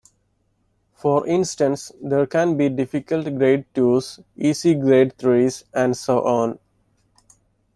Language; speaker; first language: English; non-native, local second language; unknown